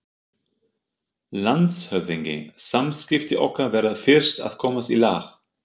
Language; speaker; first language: Icelandic; non-native, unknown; German